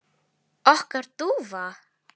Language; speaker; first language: Icelandic; non-native, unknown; Filipino